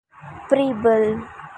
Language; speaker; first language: English; non-native, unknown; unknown